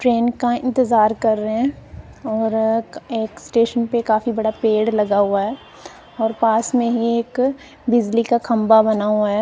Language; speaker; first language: Hindi; non-native, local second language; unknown